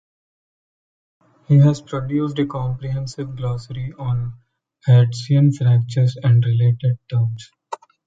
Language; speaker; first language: English; non-native, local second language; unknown